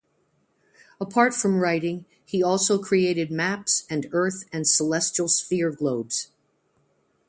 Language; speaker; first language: English; native; English